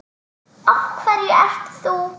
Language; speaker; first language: Icelandic; native; Icelandic